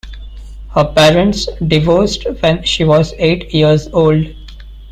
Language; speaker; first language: English; non-native, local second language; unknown